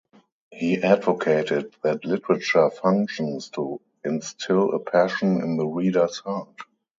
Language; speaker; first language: English; non-native, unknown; German